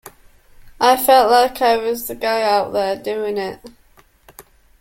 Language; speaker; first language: English; native; English